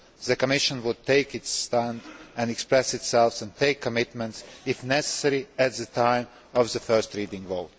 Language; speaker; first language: English; non-native, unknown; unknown